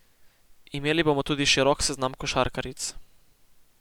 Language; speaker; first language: Slovenian; native; Slovenian